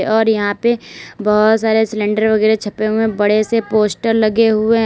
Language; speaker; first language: Hindi; native; Hindi